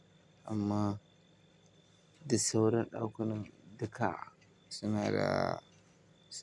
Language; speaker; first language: Hausa; native; Hausa